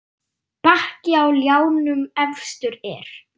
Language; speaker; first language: Icelandic; non-native, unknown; German